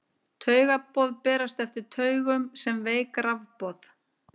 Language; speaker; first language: Icelandic; native; Icelandic